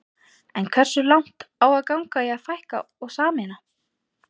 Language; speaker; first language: Icelandic; native; Icelandic